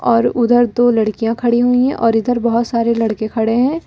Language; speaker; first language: Hindi; native; Hindi